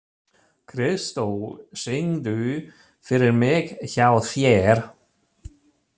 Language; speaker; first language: Icelandic; non-native, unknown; German